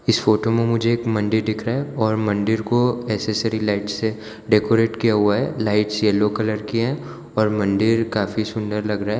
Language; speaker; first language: Hindi; non-native, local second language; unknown